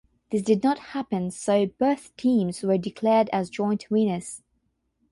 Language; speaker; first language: English; non-native, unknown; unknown